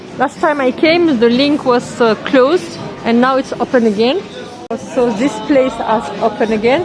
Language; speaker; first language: English; non-native, fluent; French